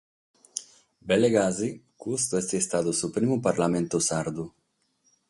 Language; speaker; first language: Sardinian; non-native, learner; Catalan